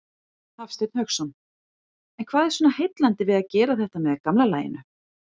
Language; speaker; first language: Icelandic; native; Icelandic